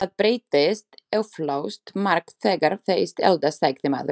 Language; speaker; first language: Icelandic; non-native, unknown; Slovak